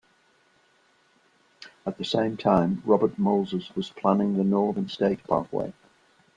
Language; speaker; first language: English; non-native, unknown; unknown